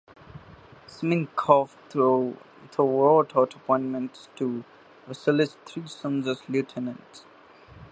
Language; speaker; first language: English; non-native, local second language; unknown